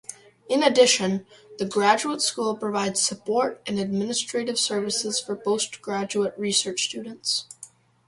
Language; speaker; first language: English; native; English